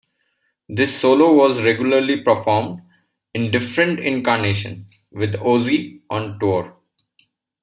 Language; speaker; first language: English; non-native, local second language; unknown